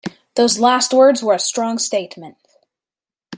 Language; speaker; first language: English; native; English